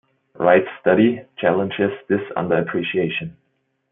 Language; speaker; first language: English; non-native, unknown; German